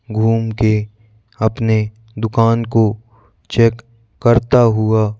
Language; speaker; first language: Hindi; native; Hindi